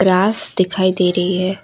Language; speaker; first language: Hindi; non-native, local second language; Assamese